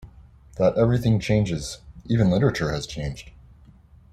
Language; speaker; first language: English; native; English